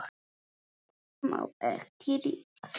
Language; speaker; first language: Icelandic; non-native, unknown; Polish